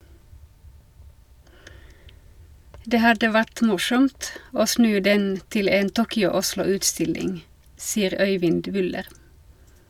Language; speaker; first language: Norwegian; non-native, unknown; Finnish